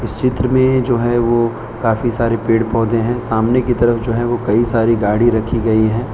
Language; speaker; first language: Hindi; non-native, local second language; Gujarati